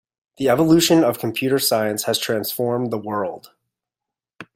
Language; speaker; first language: English; native; English